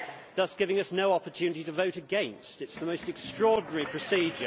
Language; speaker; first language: English; native; English